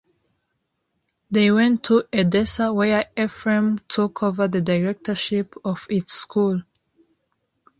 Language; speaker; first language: English; non-native, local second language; Kinyarwanda